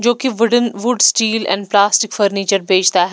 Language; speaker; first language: Hindi; non-native, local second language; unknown